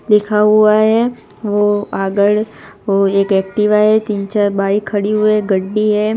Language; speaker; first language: Hindi; non-native, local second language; Gujarati